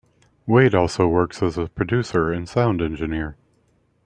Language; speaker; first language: English; native; English